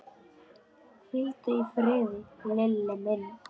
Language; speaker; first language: Icelandic; non-native, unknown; Polish